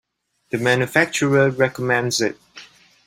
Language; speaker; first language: English; non-native, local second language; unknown